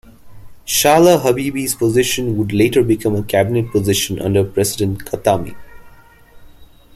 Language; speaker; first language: English; non-native, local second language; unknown